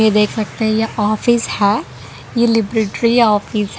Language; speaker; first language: Hindi; non-native, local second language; Gujarati